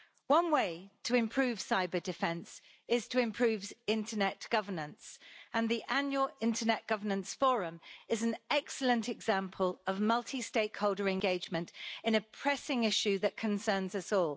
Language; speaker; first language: English; native; English